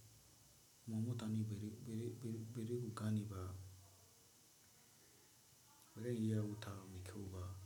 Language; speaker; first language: Hausa; non-native, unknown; Tiv